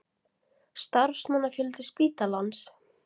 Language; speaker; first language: Icelandic; non-native, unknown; Latvian